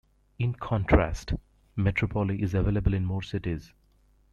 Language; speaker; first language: English; native; English